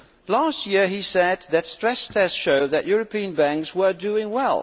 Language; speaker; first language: English; non-native, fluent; Dutch